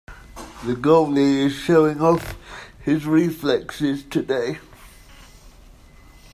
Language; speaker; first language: English; native; English